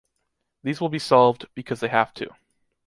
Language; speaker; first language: English; native; English